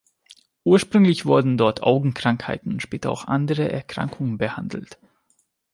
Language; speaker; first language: German; non-native, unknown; Hungarian